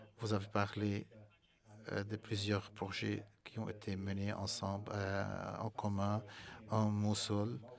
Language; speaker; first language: French; non-native, fluent; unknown